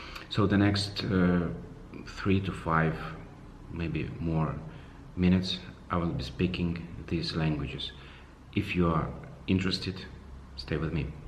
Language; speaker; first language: English; non-native, fluent; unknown